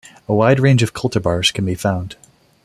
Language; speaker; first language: English; non-native, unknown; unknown